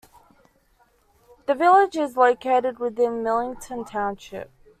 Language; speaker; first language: English; native; English